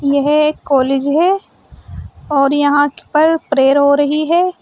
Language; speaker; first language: Hindi; native; Hindi